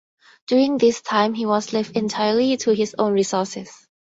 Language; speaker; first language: English; non-native, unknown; Thai